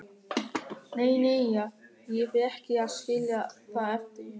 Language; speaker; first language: Icelandic; non-native, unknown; German